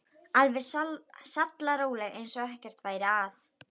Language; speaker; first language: Icelandic; native; Icelandic